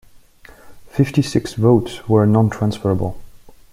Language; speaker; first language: English; non-native, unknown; French